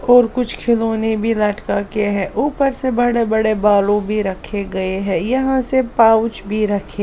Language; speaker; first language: Hindi; non-native, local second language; Punjabi